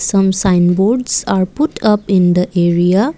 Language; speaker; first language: English; non-native, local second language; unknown